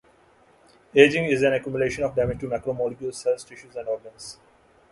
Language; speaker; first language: English; non-native, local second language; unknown